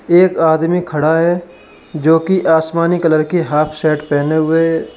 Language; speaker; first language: Hindi; native; Hindi